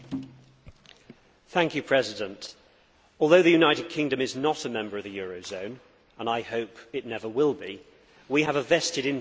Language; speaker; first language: English; native; English